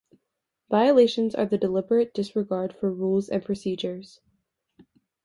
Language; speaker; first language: English; native; English